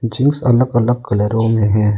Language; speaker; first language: Hindi; non-native, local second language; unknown